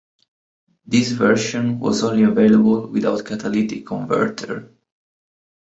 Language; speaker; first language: English; non-native, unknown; Italian